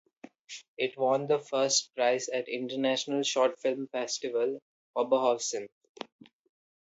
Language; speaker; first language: English; non-native, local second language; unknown